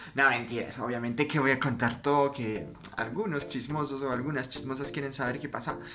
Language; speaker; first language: Spanish; non-native, fluent; French